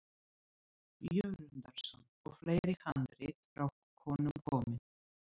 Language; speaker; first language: Icelandic; non-native, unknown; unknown